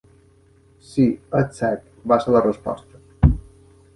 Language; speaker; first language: Catalan; native; Catalan